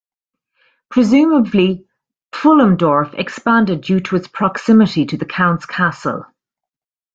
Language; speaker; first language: English; native; English